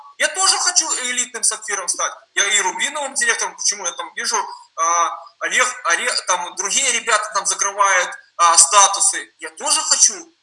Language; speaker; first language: Russian; non-native, related language; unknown